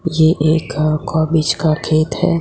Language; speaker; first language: Hindi; non-native, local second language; Gujarati